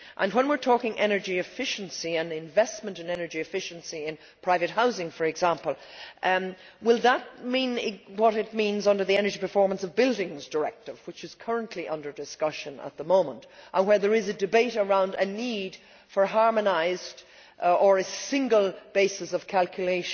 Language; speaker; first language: English; native; English